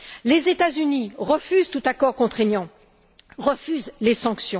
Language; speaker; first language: French; native; French